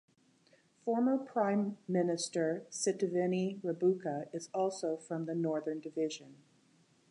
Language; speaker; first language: English; native; English